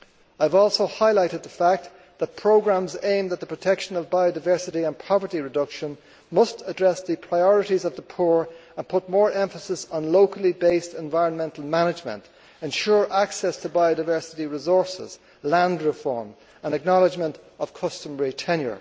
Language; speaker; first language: English; native; English